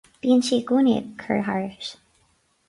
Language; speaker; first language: Irish; non-native, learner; English